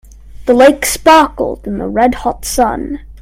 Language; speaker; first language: English; native; English